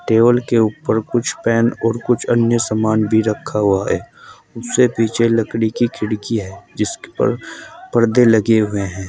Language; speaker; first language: Hindi; native; Hindi